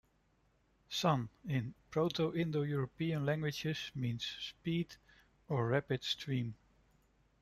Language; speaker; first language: English; non-native, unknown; Dutch